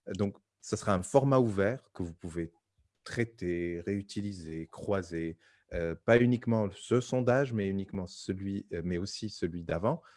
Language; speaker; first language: French; non-native, local second language; Arabic